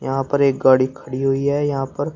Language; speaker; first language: Hindi; native; Hindi